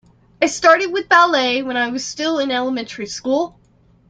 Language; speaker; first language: English; native; English